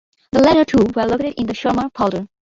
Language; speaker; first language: English; non-native, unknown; Bangla